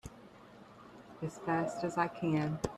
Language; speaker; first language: English; native; English